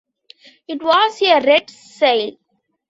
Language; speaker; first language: English; non-native, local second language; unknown